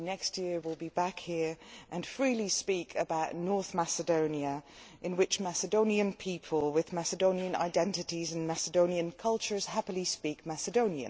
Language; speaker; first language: English; non-native, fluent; Dutch